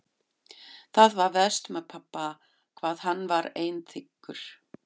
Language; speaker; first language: Icelandic; non-native, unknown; German